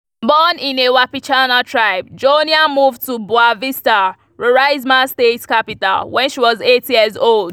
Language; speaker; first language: English; non-native, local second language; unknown